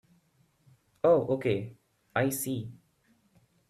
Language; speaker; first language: English; non-native, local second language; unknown